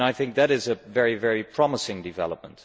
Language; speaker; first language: English; non-native, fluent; Dutch